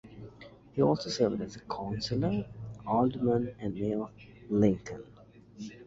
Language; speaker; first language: English; native; English